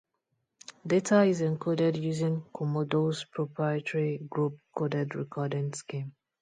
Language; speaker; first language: English; non-native, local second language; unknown